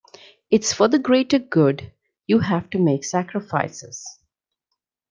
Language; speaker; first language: English; non-native, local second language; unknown